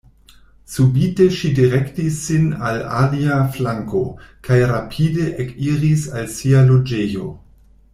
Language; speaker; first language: Esperanto; non-native, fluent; German